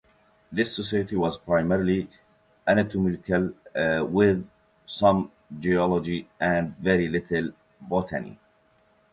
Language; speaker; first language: English; native; English